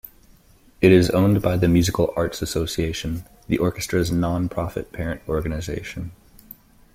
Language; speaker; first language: English; native; English